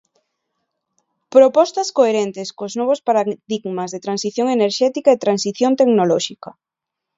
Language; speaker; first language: Galician; non-native, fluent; Spanish